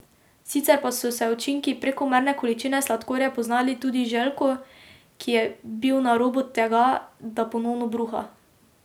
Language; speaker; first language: Slovenian; native; Slovenian